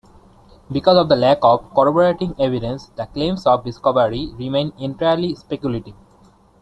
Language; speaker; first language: English; non-native, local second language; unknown